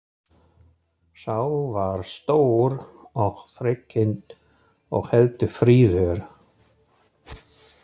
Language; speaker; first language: Icelandic; non-native, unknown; German